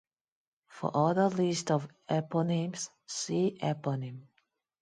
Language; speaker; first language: English; non-native, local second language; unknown